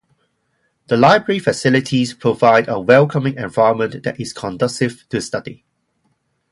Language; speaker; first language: English; non-native, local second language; Cantonese